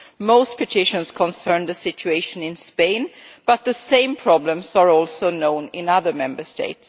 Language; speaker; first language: English; non-native, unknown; Swedish